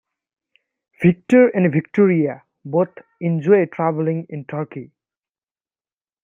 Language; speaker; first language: English; non-native, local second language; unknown